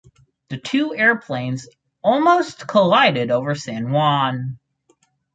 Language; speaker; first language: English; native; English